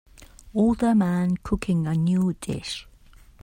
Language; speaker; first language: English; native; English